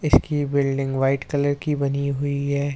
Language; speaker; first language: Hindi; native; Hindi